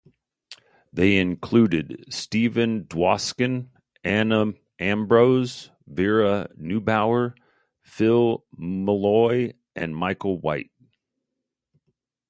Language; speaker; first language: English; native; English